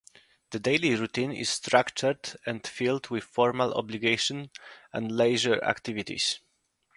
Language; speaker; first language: English; non-native, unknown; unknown